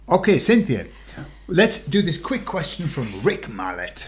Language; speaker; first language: English; native; English